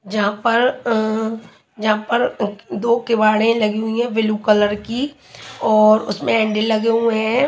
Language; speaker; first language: Hindi; native; Hindi